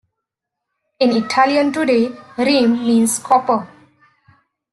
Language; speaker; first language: English; native; English